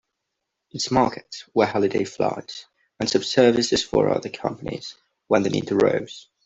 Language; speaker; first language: English; non-native, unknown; Catalan